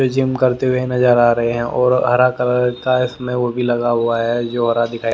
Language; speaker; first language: Hindi; native; Hindi